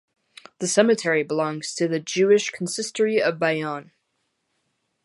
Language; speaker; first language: English; native; English